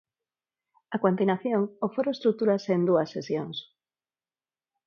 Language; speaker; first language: Galician; non-native, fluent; Spanish